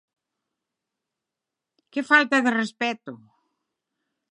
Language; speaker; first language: Galician; native; Galician